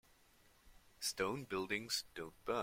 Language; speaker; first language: English; non-native, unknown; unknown